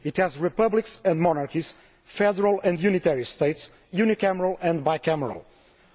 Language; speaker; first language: English; non-native, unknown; Portuguese